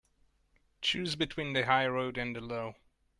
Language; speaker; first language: English; non-native, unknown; Hungarian